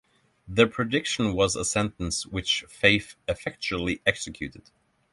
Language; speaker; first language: English; non-native, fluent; Norwegian